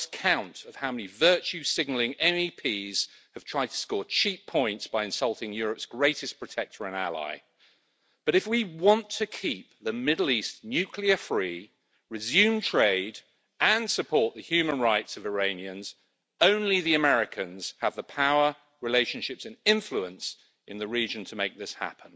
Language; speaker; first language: English; native; English